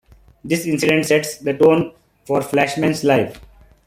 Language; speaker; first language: English; non-native, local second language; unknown